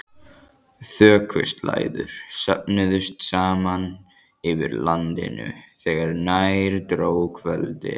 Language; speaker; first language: Icelandic; native; Icelandic